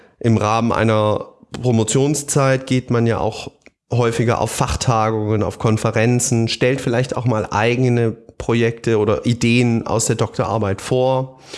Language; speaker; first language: German; native; German